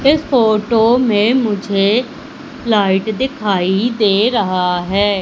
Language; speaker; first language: Hindi; native; Hindi